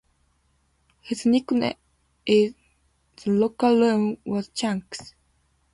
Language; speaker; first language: English; non-native, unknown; Japanese